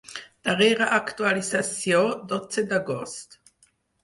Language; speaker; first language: Catalan; non-native, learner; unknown